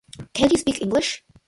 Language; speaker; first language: English; early bilingual, other home language; Malayalam